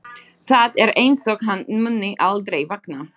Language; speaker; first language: Icelandic; non-native, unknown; Slovak